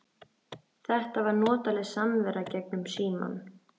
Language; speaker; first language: Icelandic; native; Icelandic